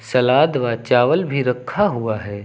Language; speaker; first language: Hindi; native; Hindi